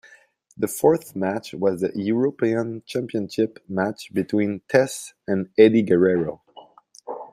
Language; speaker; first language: English; non-native, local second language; French